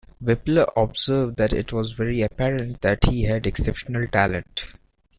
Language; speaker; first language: English; non-native, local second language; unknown